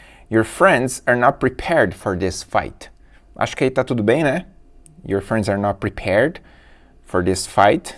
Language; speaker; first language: English; non-native, fluent; Portuguese